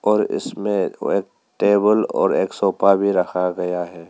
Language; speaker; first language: Hindi; non-native, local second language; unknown